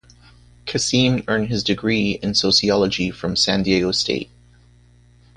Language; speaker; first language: English; native; English